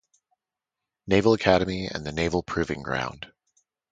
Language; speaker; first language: English; native; English